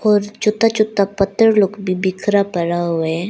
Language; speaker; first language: Hindi; early bilingual, other home language; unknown